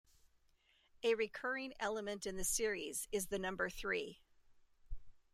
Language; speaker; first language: English; native; English